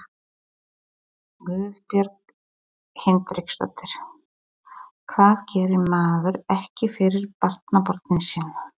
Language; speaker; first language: Icelandic; non-native, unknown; Polish